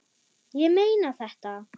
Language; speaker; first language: Icelandic; non-native, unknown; German